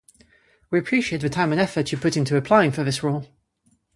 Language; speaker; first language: English; non-native, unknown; French